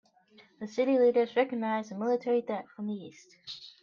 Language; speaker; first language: English; native; English